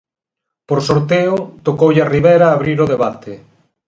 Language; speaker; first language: Galician; native; Galician